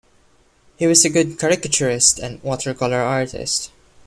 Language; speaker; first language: English; non-native, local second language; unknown